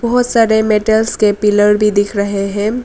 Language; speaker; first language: Hindi; early bilingual, other home language; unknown